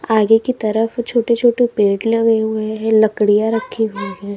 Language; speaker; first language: Hindi; native; Hindi